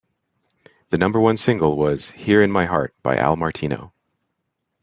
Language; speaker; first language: English; native; English